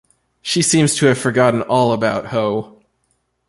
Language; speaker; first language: English; native; English